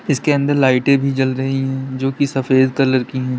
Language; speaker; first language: Hindi; native; Hindi